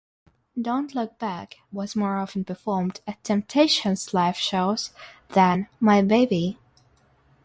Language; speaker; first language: English; non-native, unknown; Russian